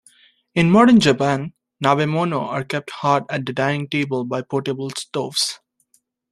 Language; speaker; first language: English; native; English